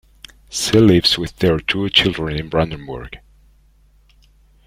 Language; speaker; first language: English; non-native, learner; Spanish